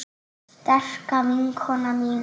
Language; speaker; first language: Icelandic; native; Icelandic